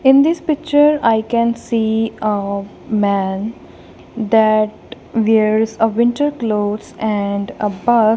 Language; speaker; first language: English; non-native, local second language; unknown